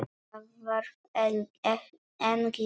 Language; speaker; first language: Icelandic; non-native, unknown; Polish